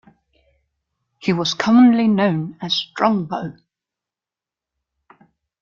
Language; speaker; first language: English; non-native, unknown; German